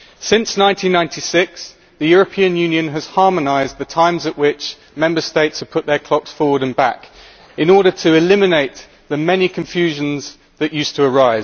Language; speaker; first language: English; native; English